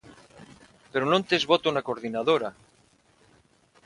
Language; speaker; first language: Galician; non-native, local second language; Spanish